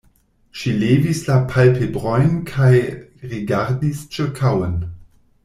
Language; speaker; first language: Esperanto; non-native, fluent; German